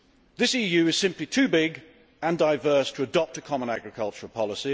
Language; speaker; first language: English; native; English